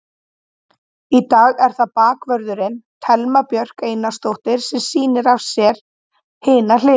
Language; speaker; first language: Icelandic; native; Icelandic